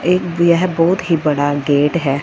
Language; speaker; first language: Hindi; non-native, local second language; Punjabi